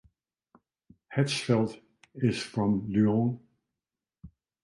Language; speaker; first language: English; non-native, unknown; Danish